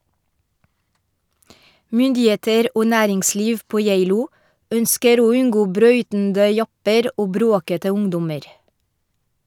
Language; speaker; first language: Norwegian; non-native, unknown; French